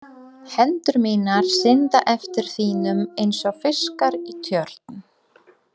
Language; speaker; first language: Icelandic; non-native, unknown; Polish